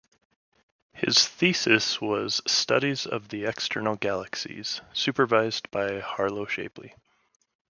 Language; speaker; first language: English; native; English